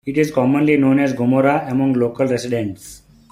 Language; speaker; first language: English; non-native, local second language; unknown